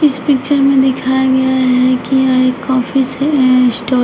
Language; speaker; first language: Hindi; native; Hindi